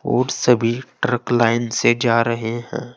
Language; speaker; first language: Hindi; native; Hindi